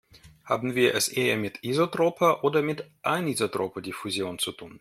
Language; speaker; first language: German; non-native, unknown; Russian